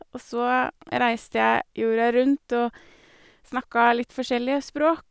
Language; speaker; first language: Norwegian; native; Norwegian